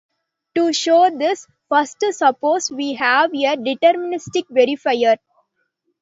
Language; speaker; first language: English; non-native, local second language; Tamil